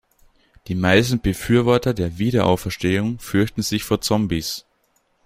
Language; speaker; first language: German; native; German